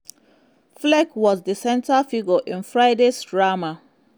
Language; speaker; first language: English; non-native, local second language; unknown